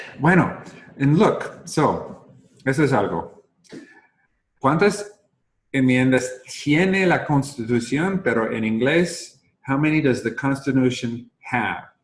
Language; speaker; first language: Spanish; non-native, learner; English